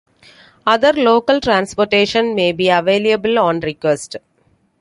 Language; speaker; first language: English; non-native, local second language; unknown